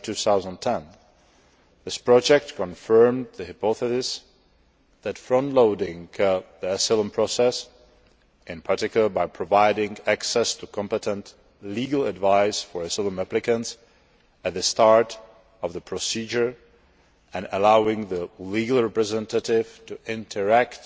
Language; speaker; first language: English; non-native, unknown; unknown